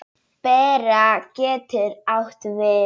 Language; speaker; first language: Icelandic; non-native, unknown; Polish